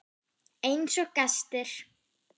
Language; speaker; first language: Icelandic; non-native, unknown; German